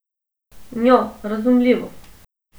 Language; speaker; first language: Slovenian; non-native, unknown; Macedonian